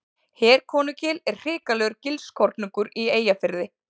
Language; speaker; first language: Icelandic; native; Icelandic